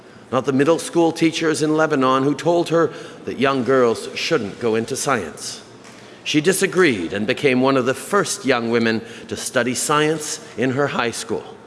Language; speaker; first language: English; native; English